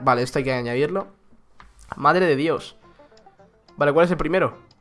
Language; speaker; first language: Spanish; native; Spanish